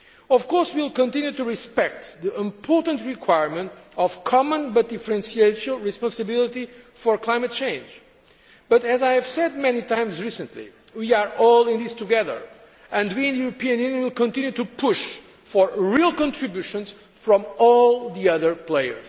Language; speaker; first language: English; non-native, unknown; Portuguese